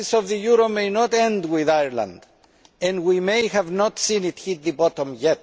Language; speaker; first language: English; non-native, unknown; Greek